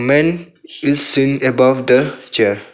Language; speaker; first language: English; non-native, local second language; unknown